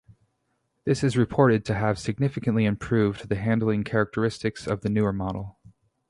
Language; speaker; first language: English; native; English